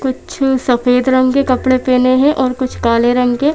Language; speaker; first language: Hindi; native; Hindi